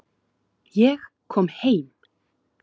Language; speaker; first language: Icelandic; native; Icelandic